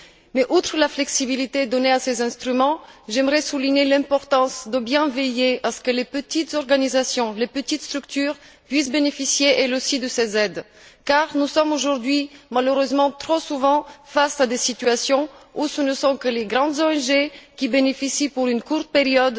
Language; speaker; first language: French; non-native, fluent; Bulgarian